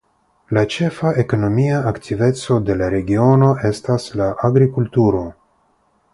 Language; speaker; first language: Esperanto; non-native, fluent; Russian